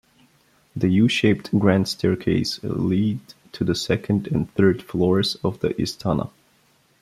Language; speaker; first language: English; non-native, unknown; Bulgarian